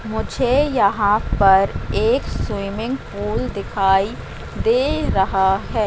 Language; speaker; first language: Hindi; native; Hindi